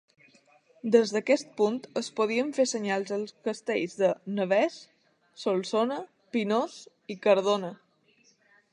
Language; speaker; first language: Catalan; native; Catalan